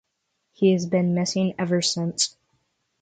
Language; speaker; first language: English; native; English